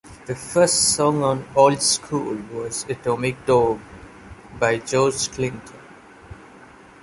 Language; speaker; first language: English; non-native, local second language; Malayalam